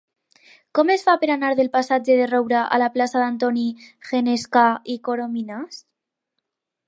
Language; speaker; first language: Catalan; non-native, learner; Spanish